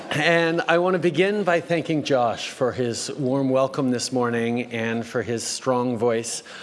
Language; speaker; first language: English; native; English